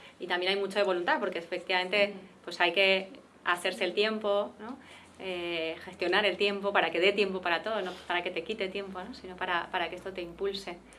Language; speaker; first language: Spanish; native; Spanish